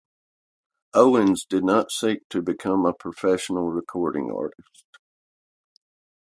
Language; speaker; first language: English; native; English